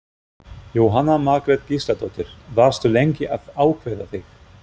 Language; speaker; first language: Icelandic; non-native, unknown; German